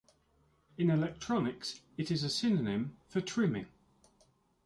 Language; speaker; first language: English; native; English